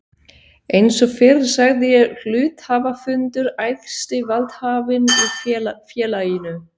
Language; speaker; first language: Icelandic; non-native, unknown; Swiss German